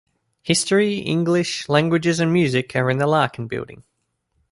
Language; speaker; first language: English; native; English